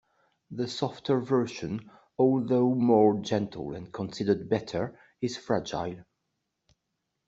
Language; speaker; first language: English; non-native, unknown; French